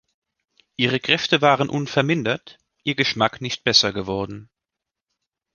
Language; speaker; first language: German; native; German